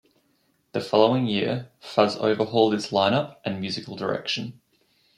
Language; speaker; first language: English; native; English